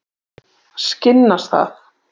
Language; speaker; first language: Icelandic; native; Icelandic